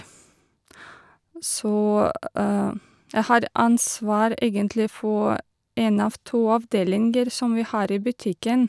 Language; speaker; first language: Norwegian; non-native, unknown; Russian